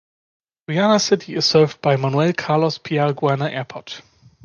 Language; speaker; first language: English; non-native, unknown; German